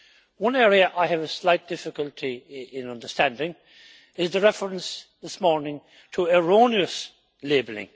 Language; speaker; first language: English; native; English